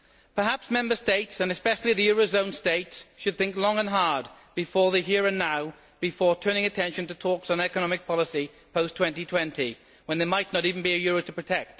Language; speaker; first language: English; native; English